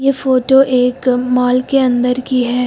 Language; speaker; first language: Hindi; native; Hindi